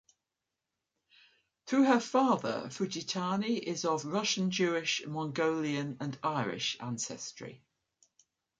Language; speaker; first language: English; native; English